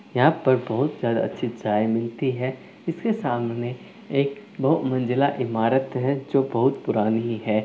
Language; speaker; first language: Hindi; non-native, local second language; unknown